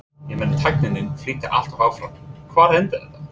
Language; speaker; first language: Icelandic; non-native, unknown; English